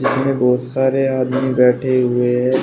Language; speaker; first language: Hindi; native; Hindi